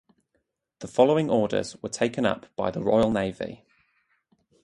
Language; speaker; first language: English; native; English